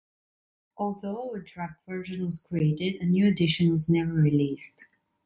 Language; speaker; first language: English; non-native, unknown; Italian